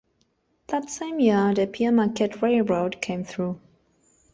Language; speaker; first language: English; non-native, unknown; Spanish